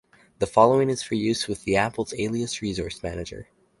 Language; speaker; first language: English; native; English